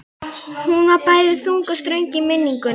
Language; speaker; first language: Icelandic; non-native, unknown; Polish